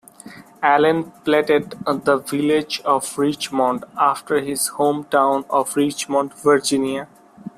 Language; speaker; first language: English; non-native, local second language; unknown